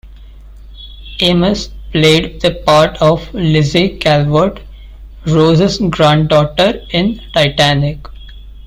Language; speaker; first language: English; non-native, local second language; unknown